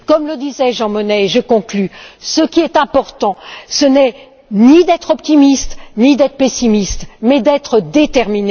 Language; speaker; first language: French; native; French